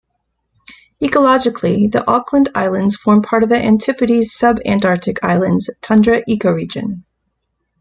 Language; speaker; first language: English; native; English